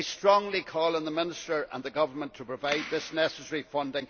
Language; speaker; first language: English; native; English